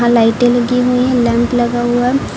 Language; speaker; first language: Hindi; native; Hindi